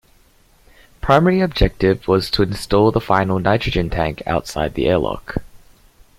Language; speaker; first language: English; native; English